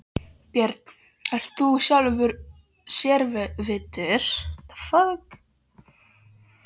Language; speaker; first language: Icelandic; non-native, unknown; Polish